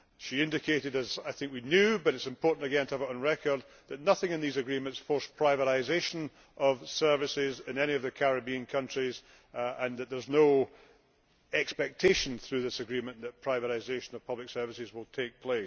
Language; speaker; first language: English; native; English